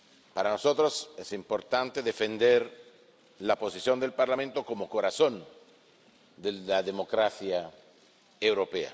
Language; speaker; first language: Spanish; non-native, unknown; Italian